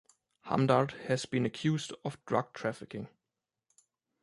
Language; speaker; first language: English; non-native, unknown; German